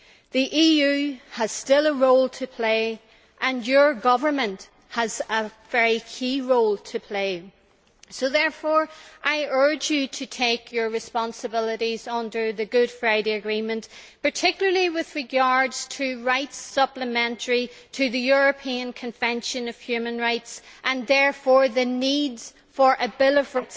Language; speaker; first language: English; native; English